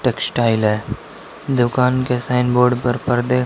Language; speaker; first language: Hindi; native; Hindi